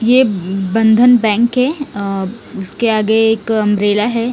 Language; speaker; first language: Hindi; non-native, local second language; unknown